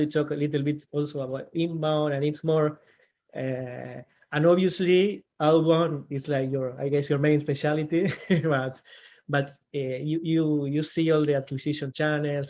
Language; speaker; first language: English; non-native, fluent; Spanish